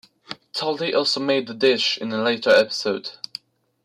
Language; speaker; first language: English; non-native, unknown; French